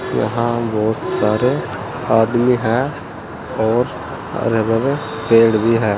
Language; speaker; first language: Hindi; native; Hindi